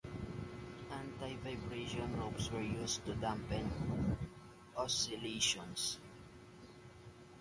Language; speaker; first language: English; non-native, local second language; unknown